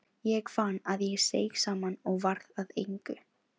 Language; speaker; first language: Icelandic; non-native, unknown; Filipino